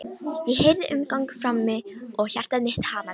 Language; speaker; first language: Icelandic; non-native, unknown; Romanian